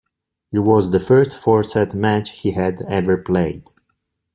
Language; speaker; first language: English; non-native, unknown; Italian